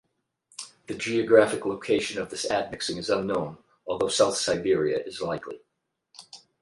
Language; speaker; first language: English; native; English